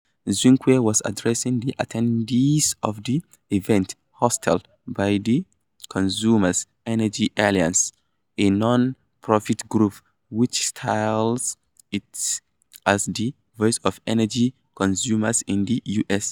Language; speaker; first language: English; non-native, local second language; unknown